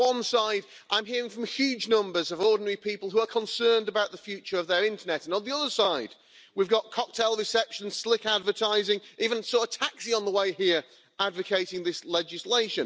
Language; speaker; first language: English; native; English